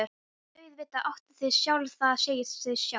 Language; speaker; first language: Icelandic; non-native, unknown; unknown